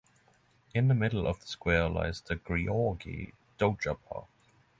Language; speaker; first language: English; non-native, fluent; Norwegian